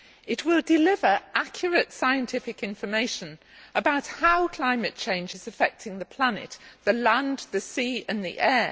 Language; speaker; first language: English; native; English